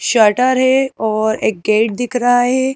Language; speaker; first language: Hindi; native; Hindi